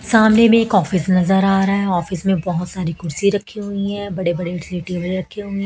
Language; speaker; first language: Hindi; native; Hindi